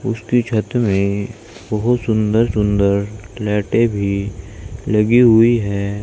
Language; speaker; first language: Hindi; native; Hindi